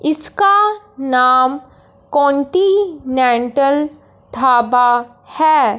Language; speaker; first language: Hindi; non-native, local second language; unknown